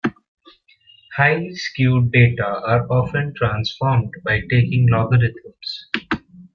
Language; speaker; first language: English; non-native, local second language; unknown